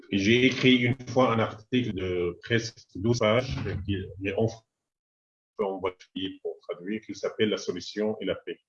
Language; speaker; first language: French; non-native, fluent; Arabic